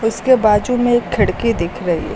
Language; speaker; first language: Hindi; native; Hindi